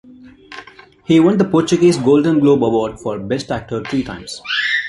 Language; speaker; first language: English; non-native, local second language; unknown